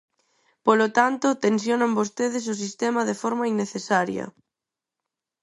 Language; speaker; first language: Galician; non-native, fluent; Spanish